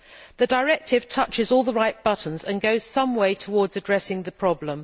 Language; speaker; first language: English; native; English